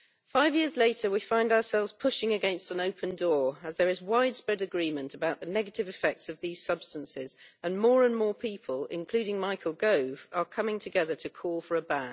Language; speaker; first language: English; native; English